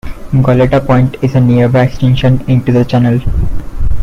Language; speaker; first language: English; non-native, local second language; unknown